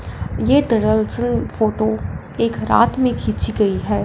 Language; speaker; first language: Hindi; non-native, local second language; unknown